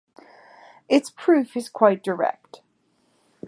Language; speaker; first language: English; native; English